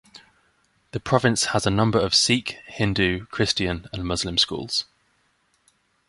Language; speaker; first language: English; native; English